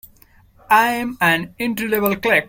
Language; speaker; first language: English; non-native, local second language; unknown